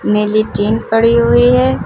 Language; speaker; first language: Hindi; native; Hindi